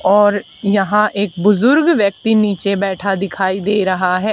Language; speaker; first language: Hindi; native; Hindi